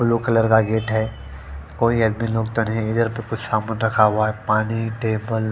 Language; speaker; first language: Hindi; non-native, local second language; Punjabi